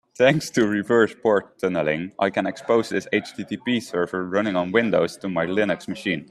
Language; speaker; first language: English; native; English